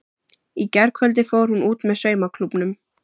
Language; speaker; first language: Icelandic; native; Icelandic